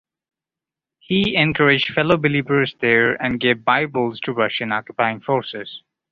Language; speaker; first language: English; non-native, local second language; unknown